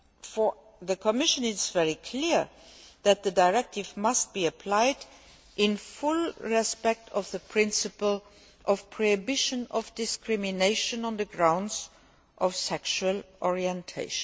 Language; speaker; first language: English; non-native, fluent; Luxembourgish